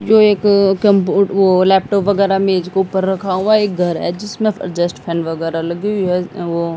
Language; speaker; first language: Hindi; native; Hindi